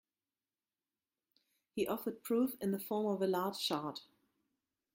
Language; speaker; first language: English; non-native, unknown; German